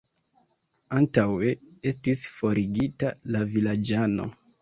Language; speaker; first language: Esperanto; non-native, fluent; Kinyarwanda